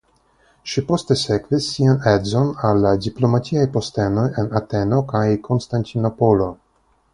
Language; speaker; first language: Esperanto; non-native, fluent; Russian